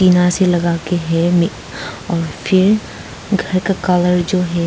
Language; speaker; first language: Hindi; non-native, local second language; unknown